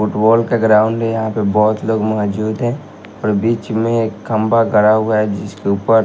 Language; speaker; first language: Hindi; native; Hindi